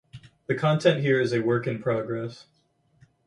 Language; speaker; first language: English; native; English